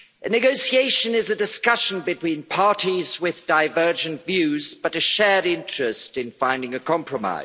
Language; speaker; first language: English; non-native, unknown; German